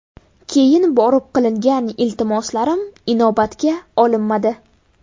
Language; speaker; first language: Uzbek; native; Uzbek